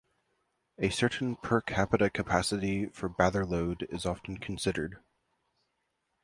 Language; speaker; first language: English; native; English